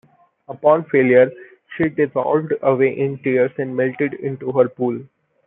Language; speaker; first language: English; non-native, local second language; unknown